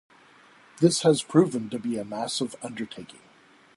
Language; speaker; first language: English; native; English